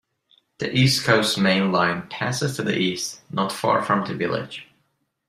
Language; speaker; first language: English; non-native, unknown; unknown